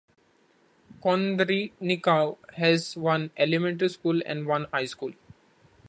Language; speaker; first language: English; non-native, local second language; Marathi